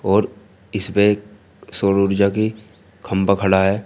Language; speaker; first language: Hindi; native; Hindi